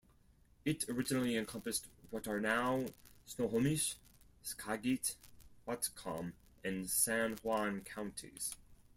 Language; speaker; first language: English; non-native, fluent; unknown